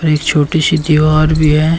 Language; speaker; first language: Hindi; native; Hindi